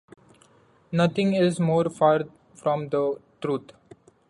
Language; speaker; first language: English; non-native, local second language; Marathi